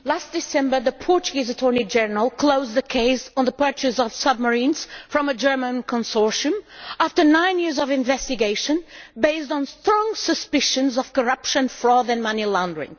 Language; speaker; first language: English; non-native, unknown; Portuguese